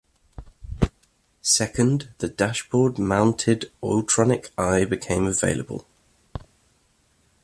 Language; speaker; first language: English; native; English